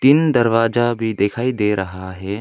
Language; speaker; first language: Hindi; non-native, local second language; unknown